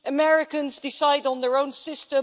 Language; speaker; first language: English; non-native, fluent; Dutch